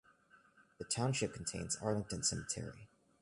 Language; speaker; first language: English; native; English